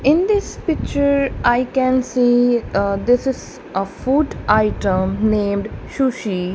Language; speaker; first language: English; non-native, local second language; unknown